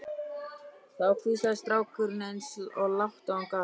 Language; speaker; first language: Icelandic; native; Icelandic